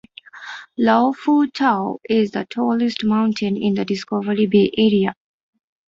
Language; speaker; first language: English; non-native, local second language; Bangla